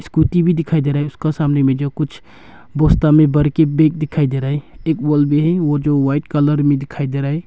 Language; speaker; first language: Hindi; non-native, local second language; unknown